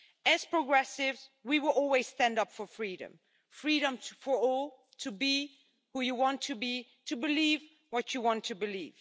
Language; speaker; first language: English; non-native, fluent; Dutch